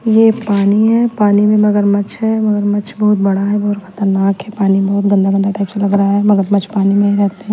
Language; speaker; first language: Hindi; non-native, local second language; Punjabi